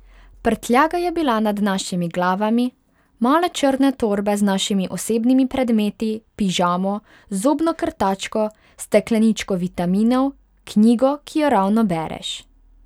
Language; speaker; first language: Slovenian; non-native, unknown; Hungarian